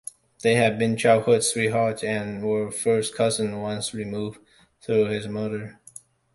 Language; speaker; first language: English; non-native, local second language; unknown